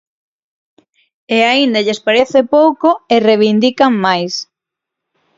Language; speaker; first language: Galician; native; Galician